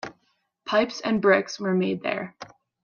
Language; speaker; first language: English; native; English